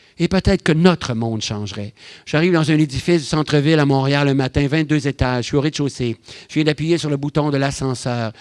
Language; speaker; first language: French; native; French